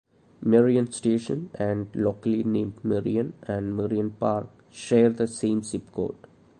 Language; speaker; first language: English; non-native, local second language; Malayalam